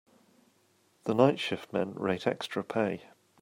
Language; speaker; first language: English; native; English